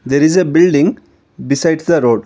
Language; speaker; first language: English; non-native, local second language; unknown